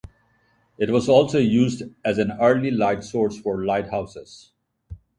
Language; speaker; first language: English; non-native, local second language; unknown